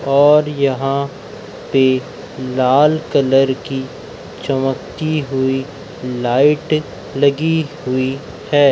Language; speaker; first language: Hindi; native; Hindi